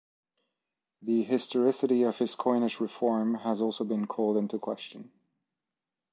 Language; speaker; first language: English; non-native, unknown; French